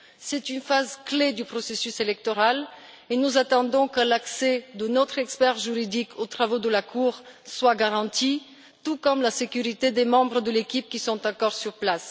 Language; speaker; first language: French; non-native, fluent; Bulgarian